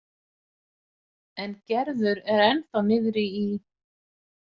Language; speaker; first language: Icelandic; native; Icelandic